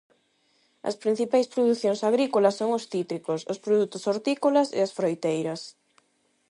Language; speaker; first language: Galician; non-native, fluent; Spanish